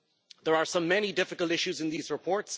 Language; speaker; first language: English; native; English